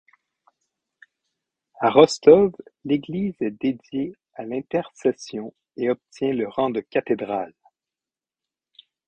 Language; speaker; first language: French; native; French